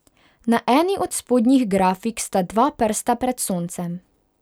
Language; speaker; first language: Slovenian; non-native, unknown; Hungarian